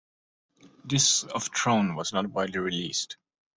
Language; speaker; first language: English; non-native, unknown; German